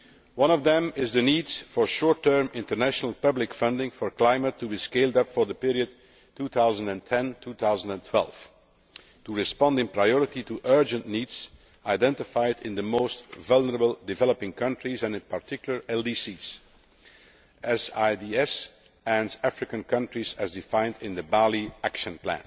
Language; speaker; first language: English; non-native, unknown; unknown